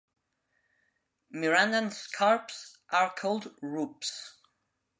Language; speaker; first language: English; non-native, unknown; Spanish